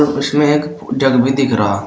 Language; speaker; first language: Hindi; native; Hindi